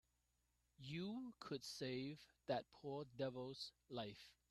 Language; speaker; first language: English; non-native, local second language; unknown